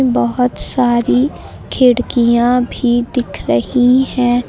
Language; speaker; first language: Hindi; native; Hindi